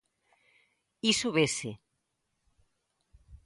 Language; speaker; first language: Galician; native; Galician